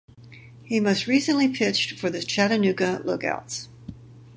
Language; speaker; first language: English; native; English